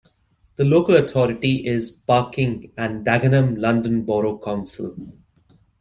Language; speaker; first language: English; non-native, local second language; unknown